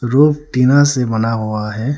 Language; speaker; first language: Hindi; non-native, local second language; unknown